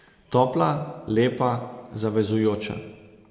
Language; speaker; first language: Slovenian; native; Slovenian